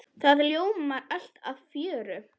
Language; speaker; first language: Icelandic; non-native, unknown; Polish